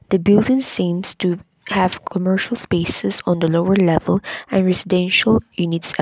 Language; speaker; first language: English; non-native, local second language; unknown